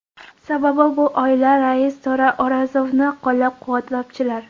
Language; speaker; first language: Uzbek; non-native, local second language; Kara-Kalpak